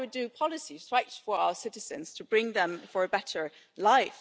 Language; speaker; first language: English; non-native, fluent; German